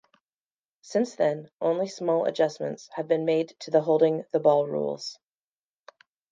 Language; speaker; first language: English; native; English